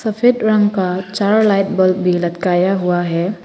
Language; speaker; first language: Hindi; non-native, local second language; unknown